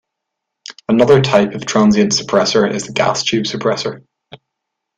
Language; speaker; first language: English; native; English